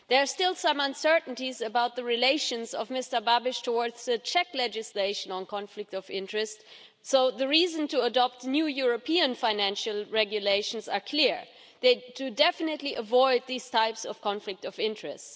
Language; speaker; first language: English; non-native, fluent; German